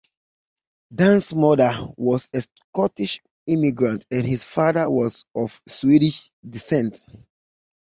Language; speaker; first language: English; native; English